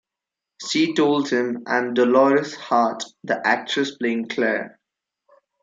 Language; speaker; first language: English; non-native, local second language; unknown